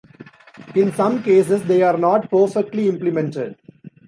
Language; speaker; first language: English; non-native, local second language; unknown